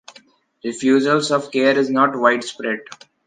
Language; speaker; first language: English; non-native, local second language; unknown